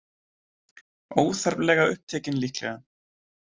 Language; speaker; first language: Icelandic; native; Icelandic